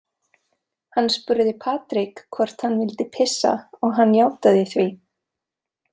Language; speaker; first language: Icelandic; non-native, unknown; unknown